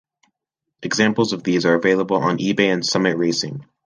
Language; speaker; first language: English; native; English